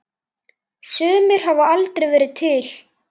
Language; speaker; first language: Icelandic; native; Icelandic